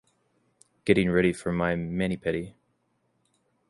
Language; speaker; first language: English; native; English